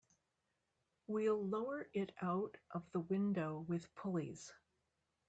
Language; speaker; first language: English; native; English